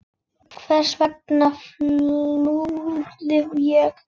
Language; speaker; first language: Icelandic; native; Icelandic